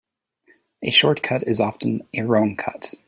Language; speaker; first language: English; native; English